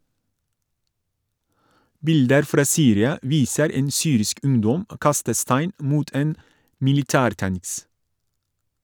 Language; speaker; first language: Norwegian; non-native, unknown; Turkish